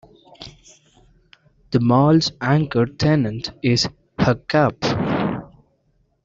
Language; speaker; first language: English; non-native, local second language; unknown